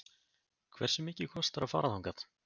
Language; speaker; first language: Icelandic; native; Icelandic